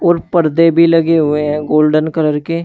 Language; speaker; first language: Hindi; native; Hindi